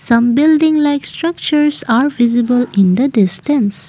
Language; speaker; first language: English; non-native, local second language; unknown